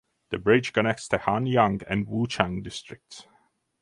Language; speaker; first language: English; non-native, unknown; Latvian